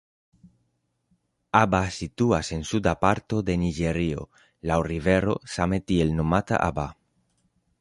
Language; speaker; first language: Esperanto; non-native, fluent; Spanish